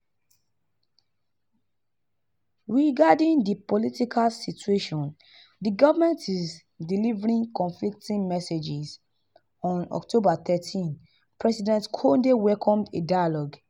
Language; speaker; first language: English; non-native, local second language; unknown